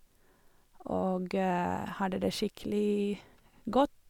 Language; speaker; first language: Norwegian; non-native, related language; Swedish